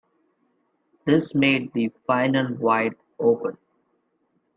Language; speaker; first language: English; non-native, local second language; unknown